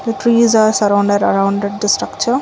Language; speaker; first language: English; non-native, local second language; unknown